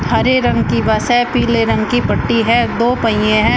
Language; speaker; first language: Hindi; native; Hindi